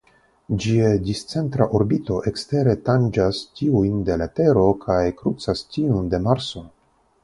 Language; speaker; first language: Esperanto; non-native, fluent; Russian